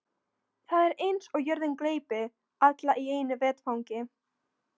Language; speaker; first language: Icelandic; non-native, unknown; Polish